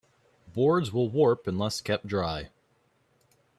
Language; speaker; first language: English; native; English